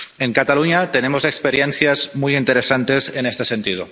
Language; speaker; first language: Spanish; non-native, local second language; Catalan